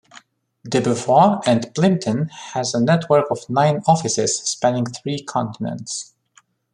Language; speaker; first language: English; non-native, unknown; Romanian